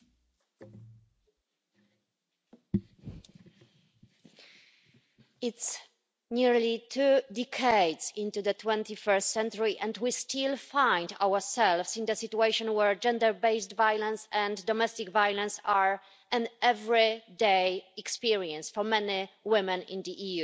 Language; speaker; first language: English; non-native, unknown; Polish